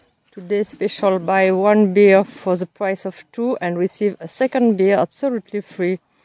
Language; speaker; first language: English; non-native, fluent; French